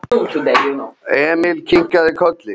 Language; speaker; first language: Icelandic; non-native, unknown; Slovenian